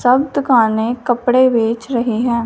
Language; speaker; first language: Hindi; non-native, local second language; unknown